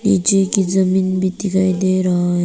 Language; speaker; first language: Hindi; non-native, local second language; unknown